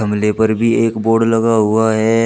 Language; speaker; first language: Hindi; native; Hindi